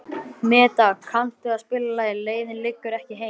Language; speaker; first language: Icelandic; native; Icelandic